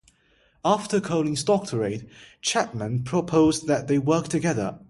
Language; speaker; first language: English; non-native, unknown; Chinese